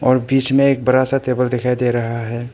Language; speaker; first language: Hindi; early bilingual, other home language; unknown